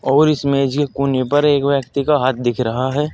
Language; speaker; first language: Hindi; native; Hindi